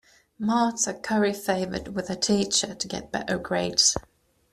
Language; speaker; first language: English; native; English